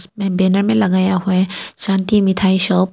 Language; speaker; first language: Hindi; non-native, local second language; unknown